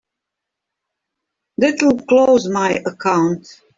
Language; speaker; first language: English; native; English